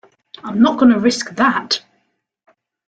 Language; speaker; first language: English; native; English